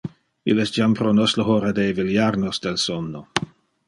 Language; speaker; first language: Interlingua; non-native, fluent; Dutch